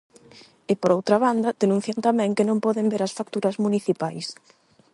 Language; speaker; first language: Galician; non-native, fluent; Spanish